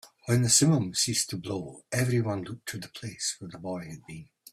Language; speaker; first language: English; native; English